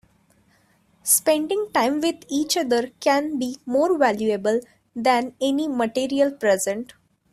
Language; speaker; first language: English; non-native, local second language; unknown